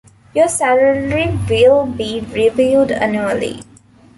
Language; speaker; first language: English; non-native, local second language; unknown